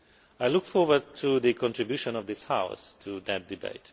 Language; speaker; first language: English; non-native, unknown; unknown